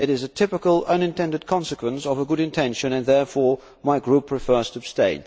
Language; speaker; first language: English; non-native, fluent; Dutch